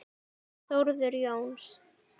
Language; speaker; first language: Icelandic; native; Icelandic